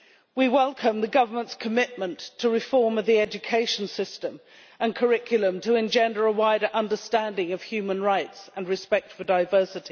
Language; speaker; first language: English; native; English